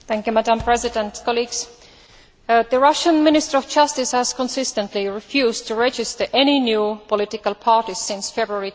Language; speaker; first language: English; non-native, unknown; Estonian